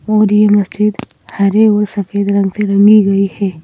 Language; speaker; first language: Hindi; native; Hindi